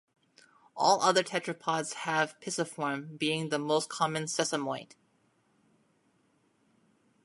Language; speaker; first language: English; native; English